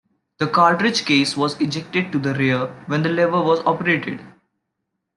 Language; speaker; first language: English; non-native, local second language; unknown